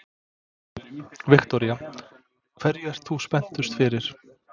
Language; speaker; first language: Icelandic; non-native, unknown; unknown